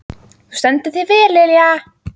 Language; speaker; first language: Icelandic; native; Icelandic